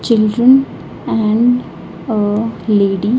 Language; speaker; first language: English; non-native, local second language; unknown